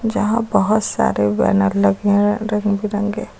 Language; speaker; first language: Hindi; native; Hindi